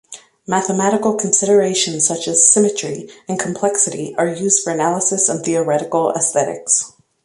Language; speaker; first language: English; native; English